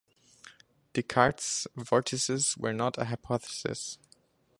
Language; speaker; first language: English; non-native, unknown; German